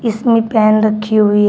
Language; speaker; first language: Hindi; native; Hindi